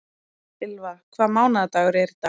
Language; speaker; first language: Icelandic; native; Icelandic